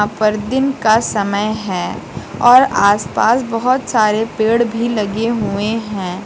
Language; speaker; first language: Hindi; native; Hindi